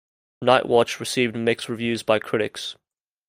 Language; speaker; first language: English; native; English